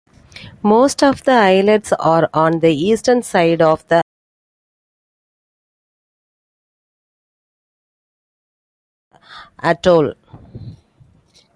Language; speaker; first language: English; non-native, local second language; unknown